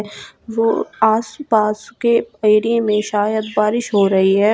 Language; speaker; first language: Hindi; native; Hindi